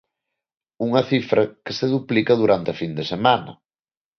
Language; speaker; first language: Galician; non-native, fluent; Spanish